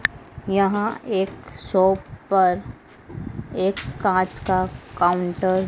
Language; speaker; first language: Hindi; native; Hindi